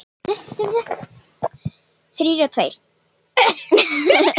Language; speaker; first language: Icelandic; native; Icelandic